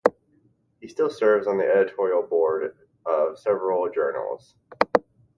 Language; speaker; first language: English; native; English